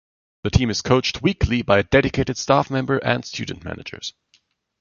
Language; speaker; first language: English; non-native, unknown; German